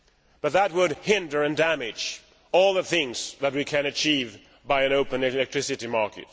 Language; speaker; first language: English; non-native, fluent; Swedish